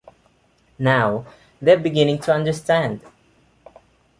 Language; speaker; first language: English; non-native, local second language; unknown